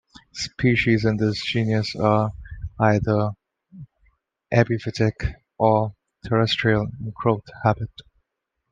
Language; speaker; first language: English; non-native, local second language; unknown